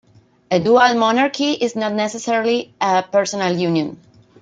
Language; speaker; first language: English; non-native, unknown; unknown